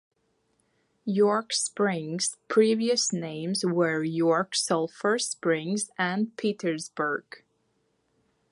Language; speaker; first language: English; non-native, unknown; Latvian